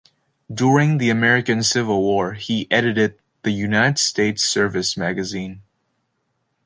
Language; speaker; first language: English; native; English